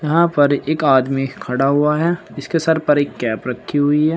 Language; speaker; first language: Hindi; native; Hindi